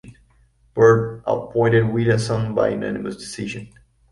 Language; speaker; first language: English; non-native, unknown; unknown